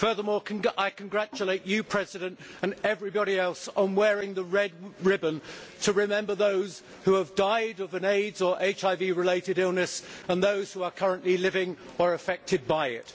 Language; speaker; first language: English; native; English